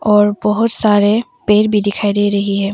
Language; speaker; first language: Hindi; non-native, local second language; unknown